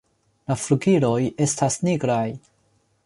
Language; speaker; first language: Esperanto; non-native, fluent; Chinese